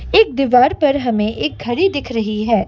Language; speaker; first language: Hindi; non-native, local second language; Assamese